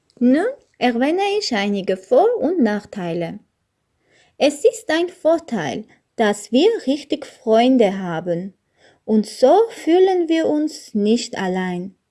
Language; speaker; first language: German; non-native, learner; Armenian